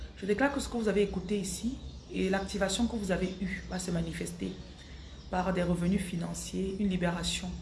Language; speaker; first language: French; non-native, local second language; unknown